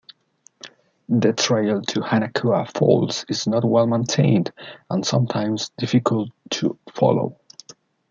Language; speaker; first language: English; non-native, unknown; Spanish